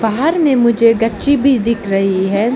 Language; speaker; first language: Hindi; non-native, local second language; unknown